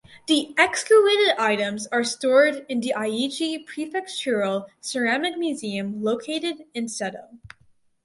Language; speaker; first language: English; native; English